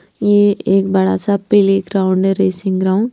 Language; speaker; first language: Hindi; non-native, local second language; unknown